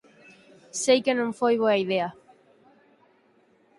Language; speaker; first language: Galician; native; Galician